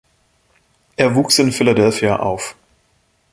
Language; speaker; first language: German; native; German